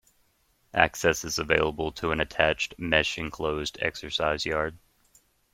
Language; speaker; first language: English; native; English